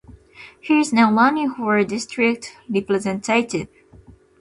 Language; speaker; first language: English; non-native, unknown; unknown